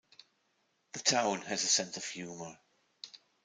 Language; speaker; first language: English; non-native, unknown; German